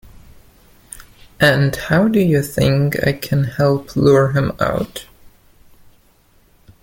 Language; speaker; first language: English; non-native, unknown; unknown